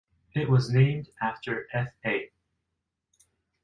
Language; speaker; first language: English; non-native, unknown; Japanese